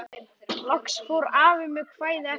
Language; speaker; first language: Icelandic; native; Icelandic